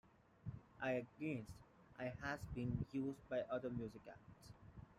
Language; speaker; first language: English; non-native, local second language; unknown